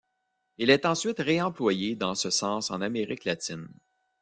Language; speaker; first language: French; native; French